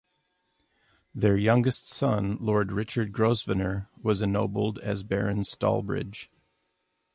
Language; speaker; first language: English; native; English